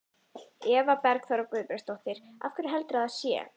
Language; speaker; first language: Icelandic; native; Icelandic